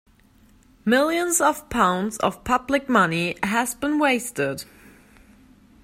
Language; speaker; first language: English; non-native, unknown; German